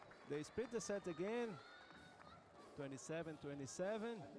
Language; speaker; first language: English; non-native, fluent; Portuguese